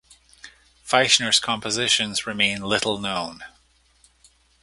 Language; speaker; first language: English; native; English